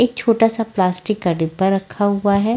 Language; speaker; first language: Hindi; non-native, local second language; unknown